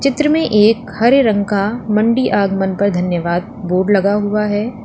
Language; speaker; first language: Hindi; native; Hindi